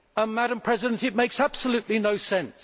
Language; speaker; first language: English; native; English